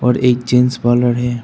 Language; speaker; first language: Hindi; non-native, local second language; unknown